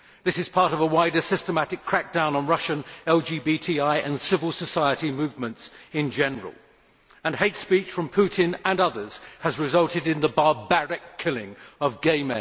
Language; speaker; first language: English; native; English